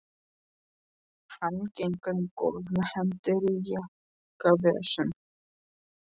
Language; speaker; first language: Icelandic; non-native, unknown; Polish